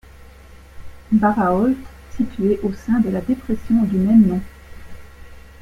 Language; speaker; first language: French; native; French